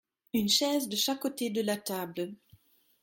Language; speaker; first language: French; non-native, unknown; German